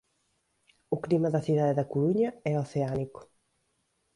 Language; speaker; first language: Galician; native; Galician